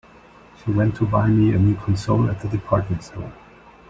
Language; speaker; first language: English; non-native, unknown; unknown